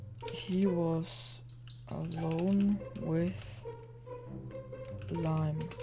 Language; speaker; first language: English; non-native, learner; German